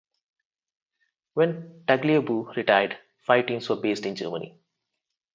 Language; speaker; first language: English; non-native, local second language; Telugu